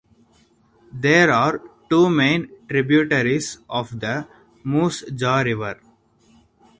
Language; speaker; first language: English; non-native, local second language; Hindi